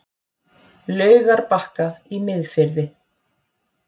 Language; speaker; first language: Icelandic; native; Icelandic